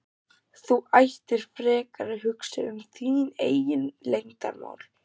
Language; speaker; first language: Icelandic; non-native, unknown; German